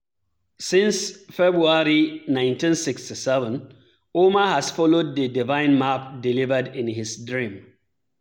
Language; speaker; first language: English; non-native, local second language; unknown